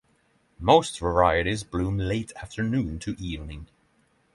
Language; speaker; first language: English; non-native, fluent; Norwegian